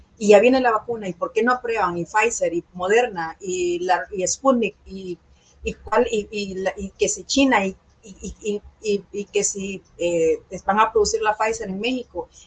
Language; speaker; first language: Spanish; native; Spanish